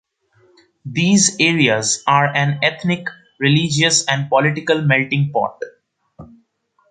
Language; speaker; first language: English; non-native, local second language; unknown